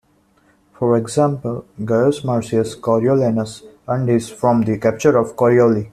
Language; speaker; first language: English; non-native, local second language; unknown